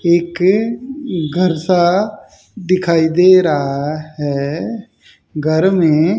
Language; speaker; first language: Hindi; native; Hindi